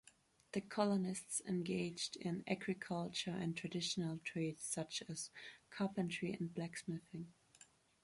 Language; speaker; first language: English; non-native, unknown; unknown